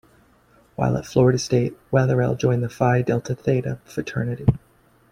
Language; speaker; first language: English; native; English